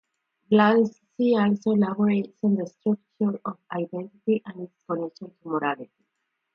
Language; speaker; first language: English; non-native, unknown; Spanish